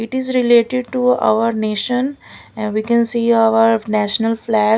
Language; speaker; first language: English; non-native, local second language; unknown